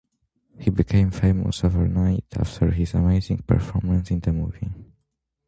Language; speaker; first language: English; non-native, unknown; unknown